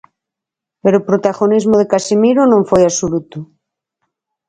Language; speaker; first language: Galician; native; Galician